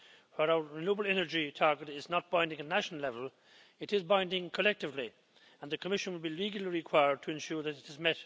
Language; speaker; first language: English; native; English